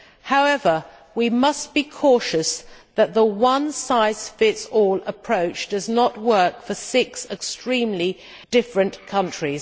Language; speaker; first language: English; native; English